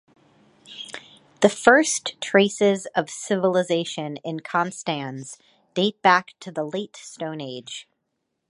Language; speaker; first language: English; native; English